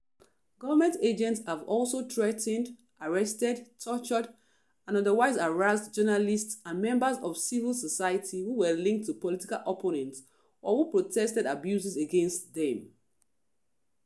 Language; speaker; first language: English; non-native, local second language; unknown